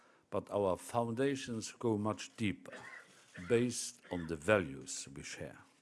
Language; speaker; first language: English; non-native, fluent; Luxembourgish